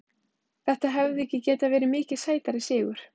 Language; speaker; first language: Icelandic; native; Icelandic